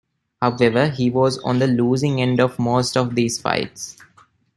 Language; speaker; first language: English; non-native, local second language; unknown